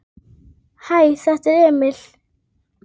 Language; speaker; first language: Icelandic; native; Icelandic